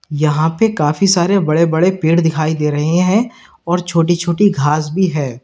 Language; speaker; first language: Hindi; native; Hindi